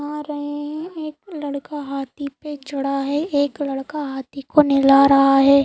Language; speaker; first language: Hindi; native; Hindi